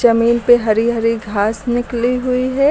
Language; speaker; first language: Hindi; native; Hindi